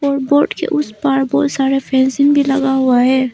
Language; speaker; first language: Hindi; non-native, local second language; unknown